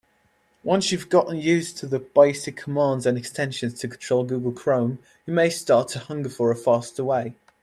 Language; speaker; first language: English; native; English